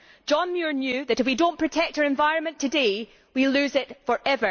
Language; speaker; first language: English; native; English